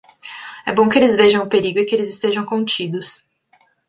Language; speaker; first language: Portuguese; native; Portuguese